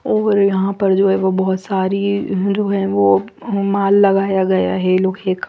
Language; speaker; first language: Hindi; non-native, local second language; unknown